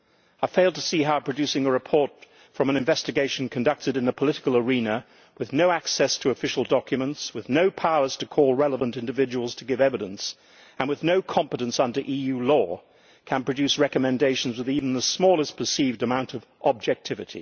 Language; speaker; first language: English; native; English